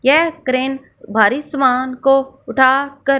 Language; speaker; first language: Hindi; non-native, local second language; Punjabi